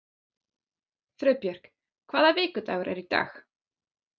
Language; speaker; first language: Icelandic; non-native, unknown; German